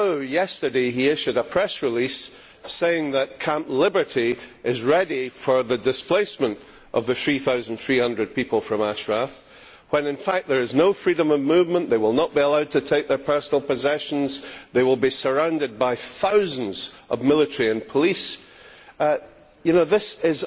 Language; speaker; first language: English; native; English